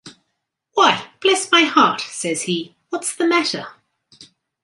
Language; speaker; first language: English; native; English